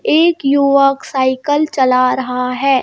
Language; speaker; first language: Hindi; native; Hindi